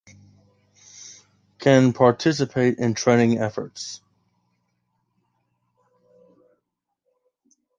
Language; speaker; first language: English; native; English